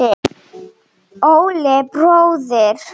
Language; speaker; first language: Icelandic; non-native, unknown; Slovenian